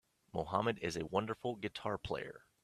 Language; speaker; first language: English; native; English